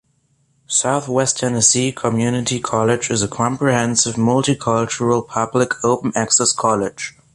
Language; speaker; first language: English; non-native, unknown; German